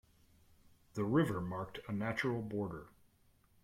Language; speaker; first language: English; native; English